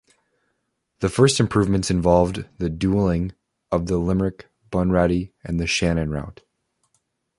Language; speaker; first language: English; native; English